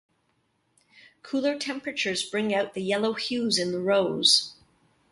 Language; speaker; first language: English; native; English